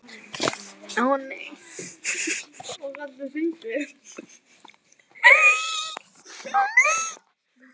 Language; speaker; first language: Icelandic; non-native, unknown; Spanish